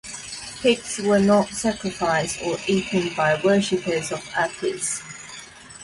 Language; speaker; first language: English; non-native, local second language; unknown